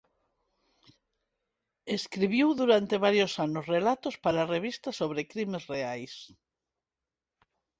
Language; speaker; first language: Galician; non-native, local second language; Spanish